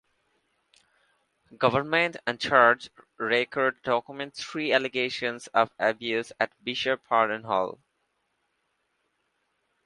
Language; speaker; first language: English; non-native, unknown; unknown